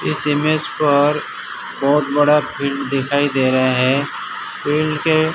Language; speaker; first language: Hindi; non-native, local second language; Gujarati